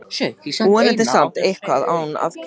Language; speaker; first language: Icelandic; native; Icelandic